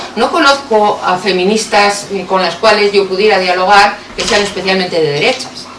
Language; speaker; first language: Spanish; native; Spanish